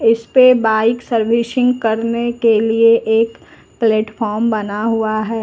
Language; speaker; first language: Hindi; native; Hindi